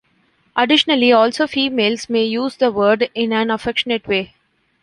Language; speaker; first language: English; non-native, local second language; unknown